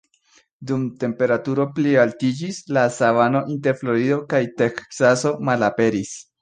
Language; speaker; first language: Esperanto; non-native, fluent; Spanish